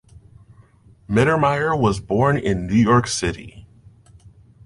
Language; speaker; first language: English; native; English